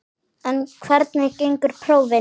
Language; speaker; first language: Icelandic; native; Icelandic